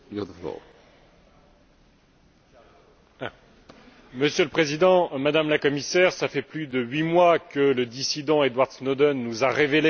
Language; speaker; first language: French; native; French